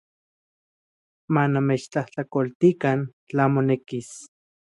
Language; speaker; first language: Central Puebla Nahuatl; native; Central Puebla Nahuatl